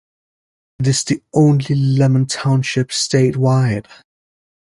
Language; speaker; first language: English; native; English